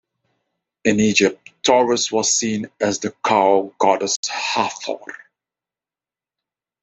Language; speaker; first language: English; non-native, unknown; Dutch